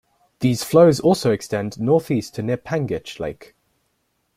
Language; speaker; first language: English; native; English